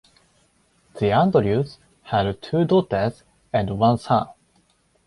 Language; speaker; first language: English; non-native, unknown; Japanese